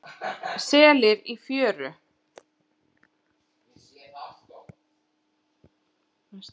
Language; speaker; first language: Icelandic; native; Icelandic